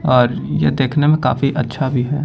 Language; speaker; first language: Hindi; non-native, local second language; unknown